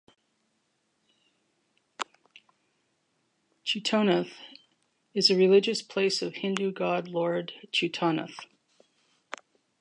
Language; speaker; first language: English; native; English